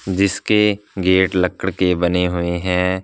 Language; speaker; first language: Hindi; non-native, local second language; Punjabi